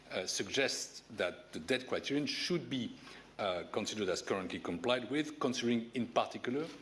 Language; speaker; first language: English; non-native, fluent; French